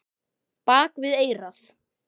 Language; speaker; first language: Icelandic; native; Icelandic